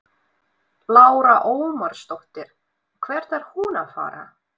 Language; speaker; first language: Icelandic; non-native, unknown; Russian